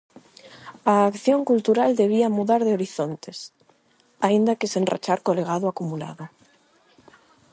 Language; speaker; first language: Galician; non-native, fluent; Spanish